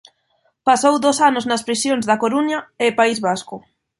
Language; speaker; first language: Galician; non-native, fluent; Spanish